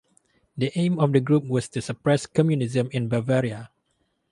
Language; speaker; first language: English; non-native, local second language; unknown